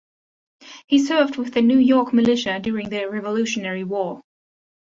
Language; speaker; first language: English; non-native, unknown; German